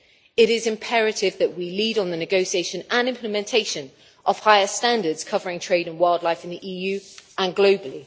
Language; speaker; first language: English; native; English